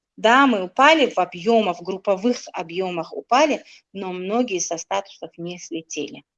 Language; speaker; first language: Russian; non-native, local second language; Tajik